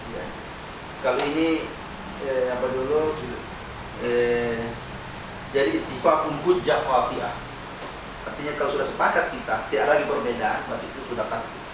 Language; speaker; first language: Indonesian; non-native, local second language; Buginese